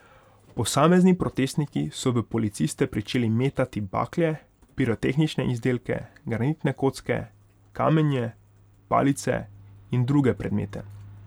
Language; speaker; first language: Slovenian; non-native, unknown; Hungarian